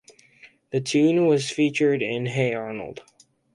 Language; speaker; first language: English; native; English